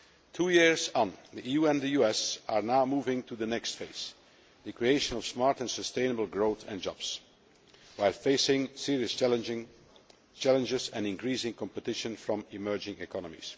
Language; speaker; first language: English; non-native, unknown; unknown